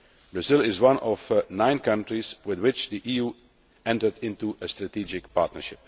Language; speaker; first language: English; non-native, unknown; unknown